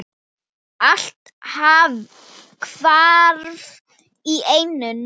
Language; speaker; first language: Icelandic; non-native, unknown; Thai